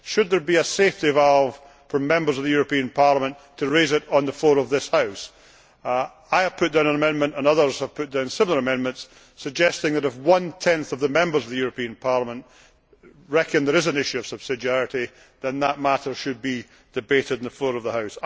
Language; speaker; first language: English; native; English